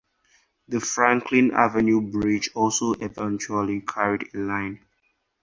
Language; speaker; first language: English; non-native, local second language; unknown